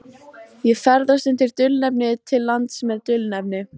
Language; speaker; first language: Icelandic; native; Icelandic